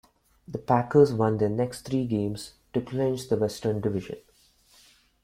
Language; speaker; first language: English; non-native, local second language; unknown